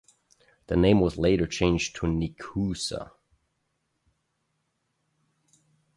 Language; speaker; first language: English; non-native, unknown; German